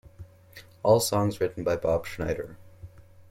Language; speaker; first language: English; native; English